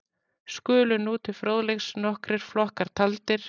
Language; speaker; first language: Icelandic; native; Icelandic